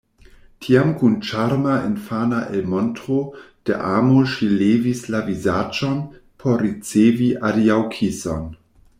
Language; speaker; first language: Esperanto; non-native, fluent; German